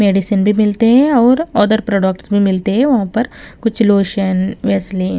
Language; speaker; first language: Hindi; non-native, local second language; Punjabi